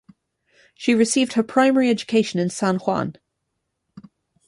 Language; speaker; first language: English; native; English